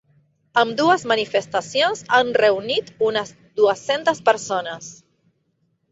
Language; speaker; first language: Catalan; non-native, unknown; Spanish